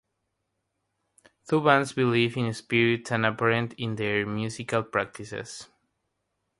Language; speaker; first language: English; non-native, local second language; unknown